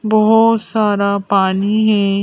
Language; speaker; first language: Hindi; native; Hindi